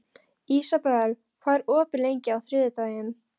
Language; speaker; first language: Icelandic; non-native, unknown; Polish